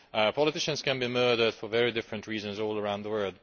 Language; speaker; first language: English; non-native, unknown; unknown